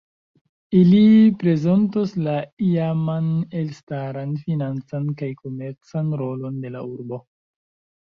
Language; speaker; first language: Esperanto; non-native, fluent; Chinese